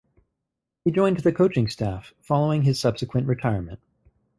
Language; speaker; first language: English; native; English